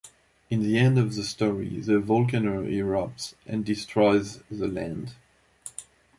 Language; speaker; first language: English; non-native, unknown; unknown